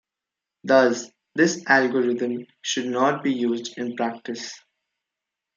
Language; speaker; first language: English; non-native, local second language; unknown